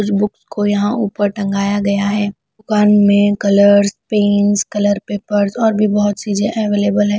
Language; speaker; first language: Hindi; non-native, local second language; Punjabi